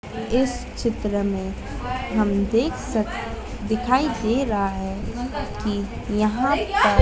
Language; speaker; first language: Hindi; native; Hindi